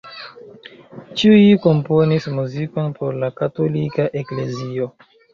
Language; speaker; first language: Esperanto; non-native, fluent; Chinese